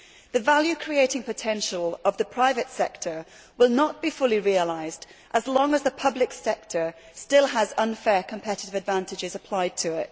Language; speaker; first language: English; native; English